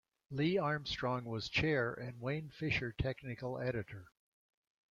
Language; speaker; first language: English; native; English